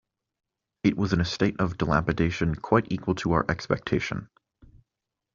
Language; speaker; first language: English; native; English